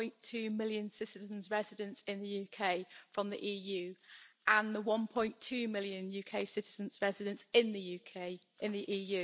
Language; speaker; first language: English; native; English